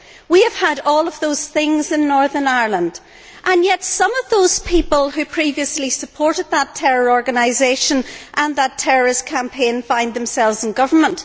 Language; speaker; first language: English; native; English